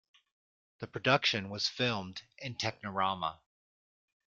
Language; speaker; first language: English; native; English